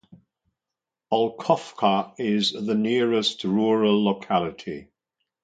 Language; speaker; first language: English; non-native, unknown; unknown